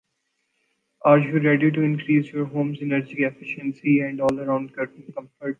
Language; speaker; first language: English; non-native, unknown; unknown